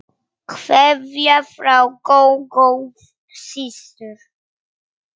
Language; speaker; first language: Icelandic; non-native, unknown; Polish